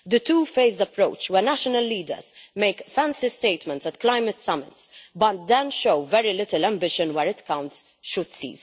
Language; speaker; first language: English; non-native, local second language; Maltese